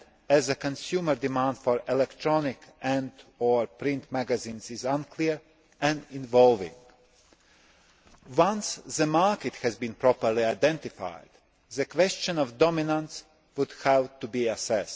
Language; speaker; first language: English; non-native, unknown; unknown